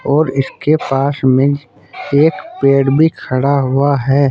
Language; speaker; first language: Hindi; native; Hindi